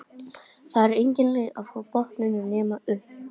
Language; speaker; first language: Icelandic; non-native, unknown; English